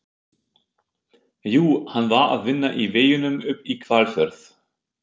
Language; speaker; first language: Icelandic; non-native, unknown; German